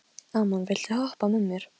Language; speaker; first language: Icelandic; non-native, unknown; Polish